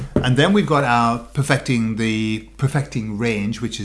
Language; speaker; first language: English; native; English